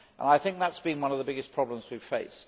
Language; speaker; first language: English; native; English